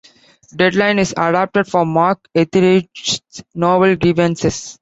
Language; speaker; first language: English; non-native, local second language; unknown